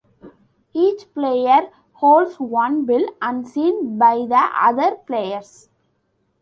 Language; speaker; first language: English; non-native, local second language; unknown